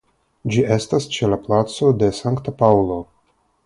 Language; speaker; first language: Esperanto; non-native, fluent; Russian